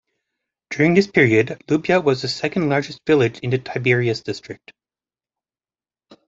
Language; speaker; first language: English; native; English